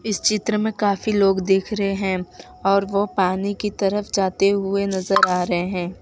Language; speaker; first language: Hindi; non-native, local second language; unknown